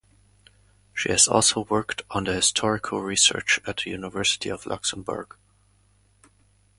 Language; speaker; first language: English; native; English